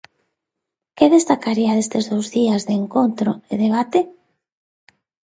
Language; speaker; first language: Galician; non-native, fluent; Spanish